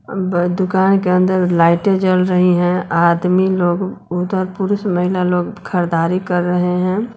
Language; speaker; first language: Hindi; native; Hindi